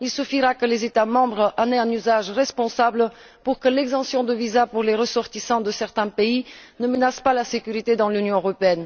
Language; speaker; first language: French; non-native, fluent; Bulgarian